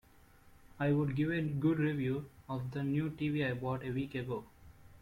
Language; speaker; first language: English; non-native, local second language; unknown